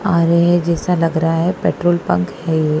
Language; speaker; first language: Hindi; non-native, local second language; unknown